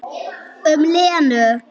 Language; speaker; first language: Icelandic; non-native, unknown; German